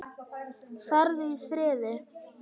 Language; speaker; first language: Icelandic; native; Icelandic